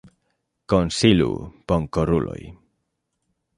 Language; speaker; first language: Esperanto; non-native, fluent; Spanish